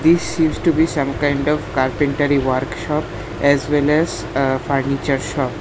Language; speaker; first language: English; non-native, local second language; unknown